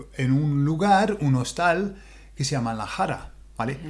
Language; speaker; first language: Spanish; non-native, fluent; English